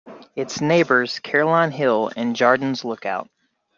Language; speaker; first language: English; native; English